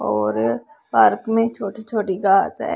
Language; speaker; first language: Hindi; non-native, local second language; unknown